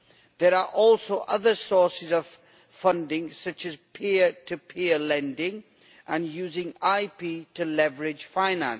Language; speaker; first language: English; native; English